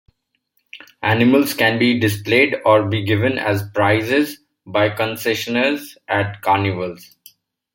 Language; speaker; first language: English; non-native, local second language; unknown